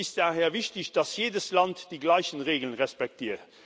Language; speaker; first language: German; non-native, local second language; Luxembourgish